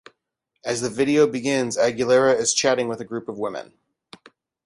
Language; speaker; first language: English; native; English